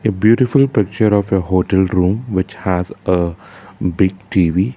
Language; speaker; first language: English; non-native, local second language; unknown